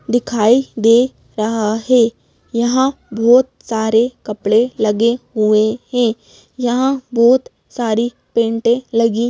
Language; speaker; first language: Hindi; native; Hindi